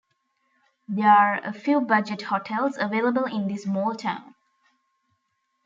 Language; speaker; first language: English; non-native, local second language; Tamil